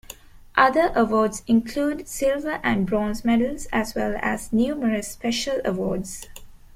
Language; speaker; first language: English; non-native, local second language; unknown